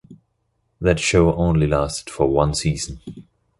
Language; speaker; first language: English; non-native, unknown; German